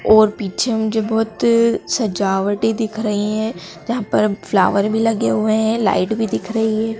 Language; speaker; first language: Hindi; native; Hindi